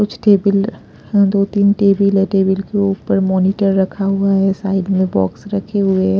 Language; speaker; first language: Hindi; non-native, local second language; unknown